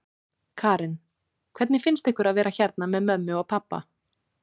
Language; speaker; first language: Icelandic; native; Icelandic